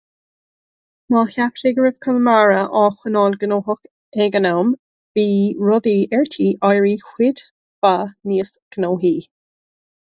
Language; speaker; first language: Irish; non-native, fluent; English